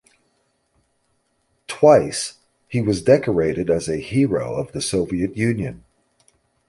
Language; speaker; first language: English; native; English